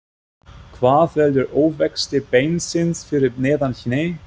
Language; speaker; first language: Icelandic; non-native, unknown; German